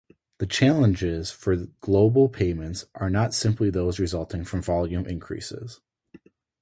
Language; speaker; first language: English; native; English